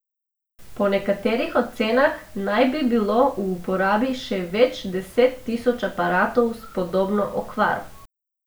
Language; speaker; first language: Slovenian; non-native, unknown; Macedonian